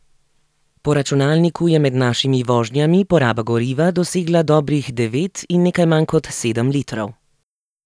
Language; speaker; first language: Slovenian; native; Slovenian